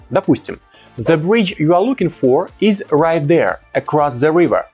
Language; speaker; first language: English; non-native, fluent; Russian